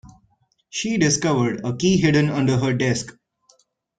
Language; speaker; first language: English; non-native, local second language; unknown